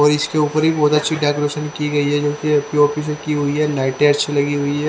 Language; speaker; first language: Hindi; native; Hindi